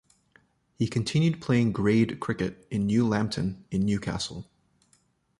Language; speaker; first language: English; native; English